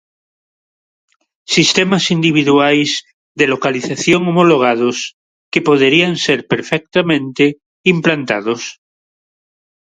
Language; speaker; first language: Galician; non-native, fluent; Spanish